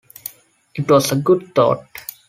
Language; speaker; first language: English; non-native, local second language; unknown